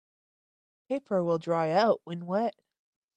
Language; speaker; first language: English; native; English